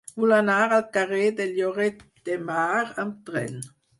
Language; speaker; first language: Catalan; non-native, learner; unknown